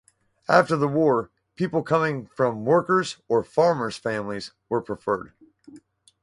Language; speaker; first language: English; native; English